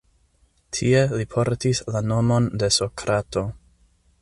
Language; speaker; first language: Esperanto; non-native, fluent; English